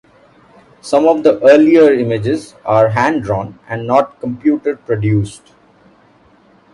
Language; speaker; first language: English; non-native, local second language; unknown